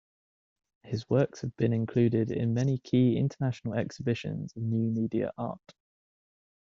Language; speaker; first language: English; native; English